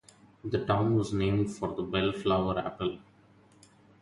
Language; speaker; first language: English; non-native, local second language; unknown